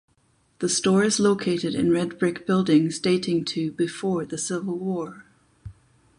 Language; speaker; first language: English; non-native, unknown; German